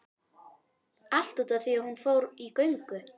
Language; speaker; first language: Icelandic; native; Icelandic